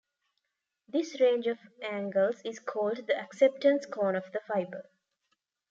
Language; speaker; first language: English; non-native, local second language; Tamil